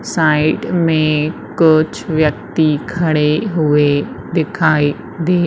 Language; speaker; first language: Hindi; native; Hindi